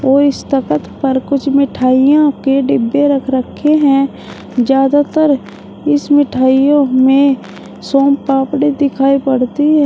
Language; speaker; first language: Hindi; native; Hindi